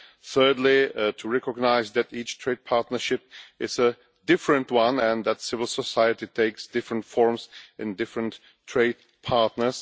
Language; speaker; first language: English; non-native, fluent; Czech